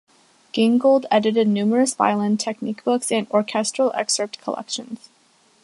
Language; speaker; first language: English; native; English